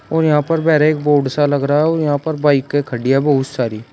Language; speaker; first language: Hindi; native; Hindi